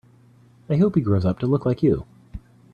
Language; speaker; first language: English; native; English